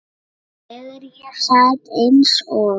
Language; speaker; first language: Icelandic; non-native, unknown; Lithuanian